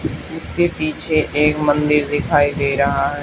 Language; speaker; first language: Hindi; native; Hindi